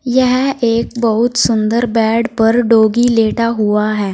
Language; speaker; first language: Hindi; native; Hindi